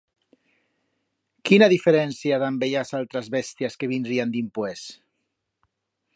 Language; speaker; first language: Aragonese; native; Aragonese